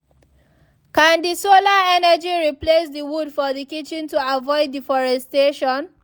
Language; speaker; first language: English; non-native, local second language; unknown